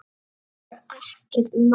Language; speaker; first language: Icelandic; native; Icelandic